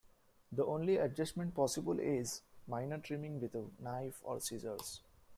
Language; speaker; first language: English; non-native, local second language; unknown